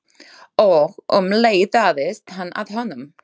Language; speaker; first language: Icelandic; non-native, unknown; Slovak